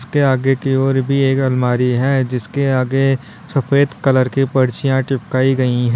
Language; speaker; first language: Hindi; native; Hindi